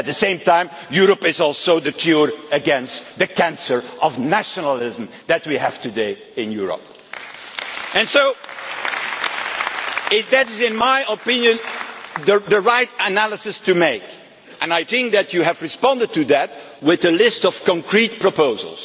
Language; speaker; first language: English; non-native, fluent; Dutch